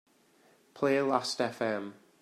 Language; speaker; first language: English; native; English